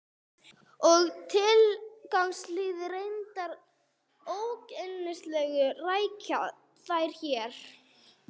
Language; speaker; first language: Icelandic; non-native, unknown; English